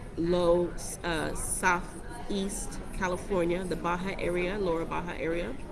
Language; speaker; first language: English; native; English